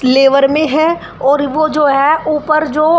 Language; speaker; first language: Hindi; native; Hindi